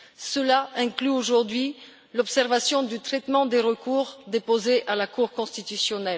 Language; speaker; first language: French; non-native, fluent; Bulgarian